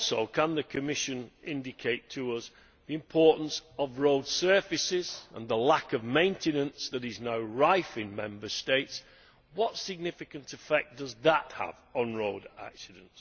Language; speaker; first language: English; native; English